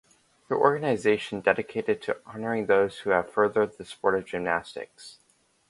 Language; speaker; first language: English; native; English